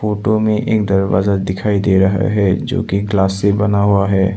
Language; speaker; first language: Hindi; non-native, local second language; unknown